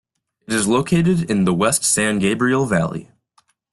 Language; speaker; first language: English; native; English